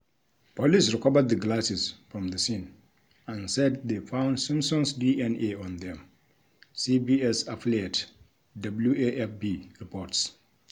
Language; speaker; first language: English; non-native, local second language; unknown